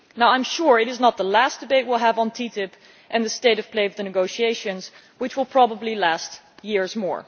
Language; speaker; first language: English; non-native, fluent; Dutch